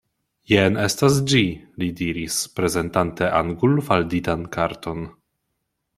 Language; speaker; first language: Esperanto; non-native, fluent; Polish